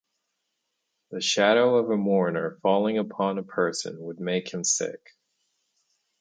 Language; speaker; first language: English; native; English